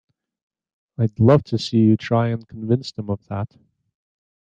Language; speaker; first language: English; native; English